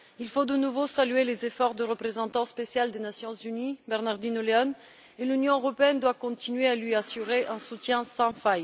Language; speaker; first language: French; non-native, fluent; Bulgarian